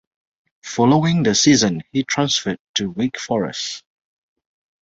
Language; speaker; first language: English; non-native, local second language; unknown